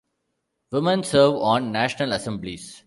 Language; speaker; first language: English; non-native, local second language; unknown